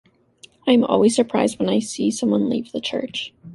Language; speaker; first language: English; native; English